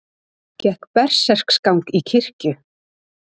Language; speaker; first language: Icelandic; native; Icelandic